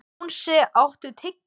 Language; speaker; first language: Icelandic; native; Icelandic